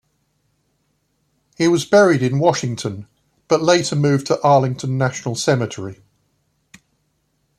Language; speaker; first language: English; native; English